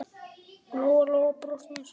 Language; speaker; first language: Icelandic; native; Icelandic